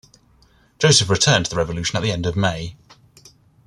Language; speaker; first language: English; native; English